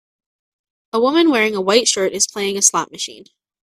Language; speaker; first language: English; native; English